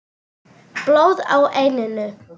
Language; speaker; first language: Icelandic; non-native, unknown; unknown